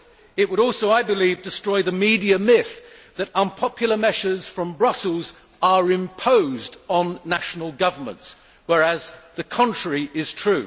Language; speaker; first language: English; native; English